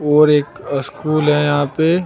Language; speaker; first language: Hindi; native; Hindi